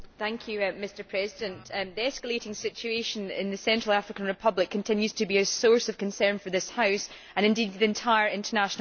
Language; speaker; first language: English; native; English